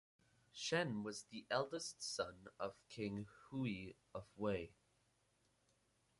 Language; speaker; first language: English; native; English